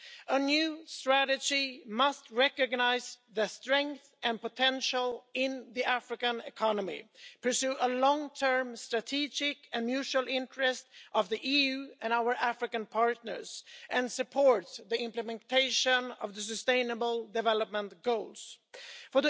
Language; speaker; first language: English; non-native, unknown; Swedish